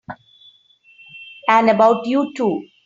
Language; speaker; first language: English; non-native, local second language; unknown